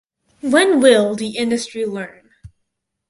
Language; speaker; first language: English; native; English